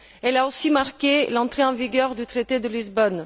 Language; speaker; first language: French; non-native, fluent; Bulgarian